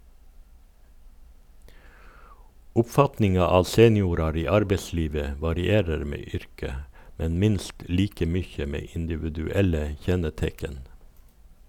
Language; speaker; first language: Norwegian; native; Norwegian